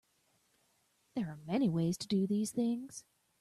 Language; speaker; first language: English; native; English